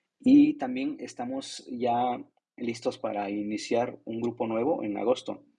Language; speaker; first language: Spanish; non-native, local second language; Zapotec